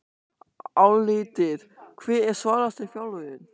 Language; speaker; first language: Icelandic; non-native, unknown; German